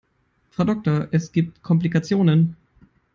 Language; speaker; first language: English; non-native, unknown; German